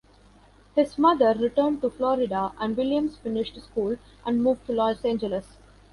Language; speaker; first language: English; non-native, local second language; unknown